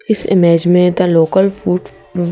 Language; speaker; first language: Hindi; native; Hindi